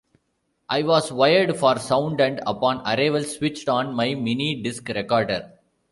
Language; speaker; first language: English; non-native, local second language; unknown